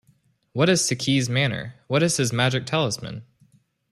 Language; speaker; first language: English; native; English